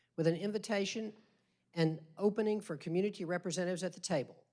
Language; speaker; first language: English; native; English